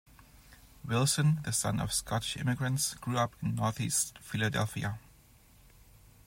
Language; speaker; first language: English; non-native, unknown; German